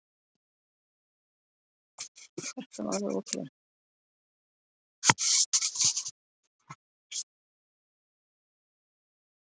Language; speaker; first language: Icelandic; non-native, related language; Danish